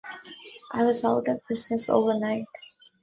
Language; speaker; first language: English; non-native, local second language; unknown